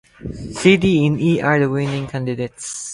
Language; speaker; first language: English; non-native, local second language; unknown